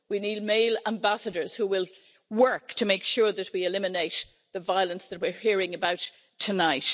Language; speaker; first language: English; native; English